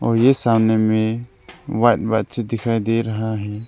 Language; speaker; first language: Hindi; non-native, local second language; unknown